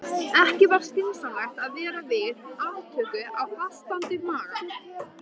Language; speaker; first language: Icelandic; native; Icelandic